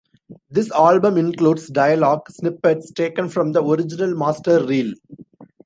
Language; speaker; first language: English; non-native, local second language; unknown